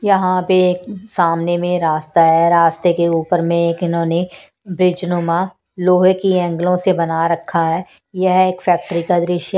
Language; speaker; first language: Hindi; non-native, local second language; Punjabi